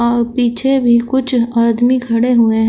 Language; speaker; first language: Hindi; native; Hindi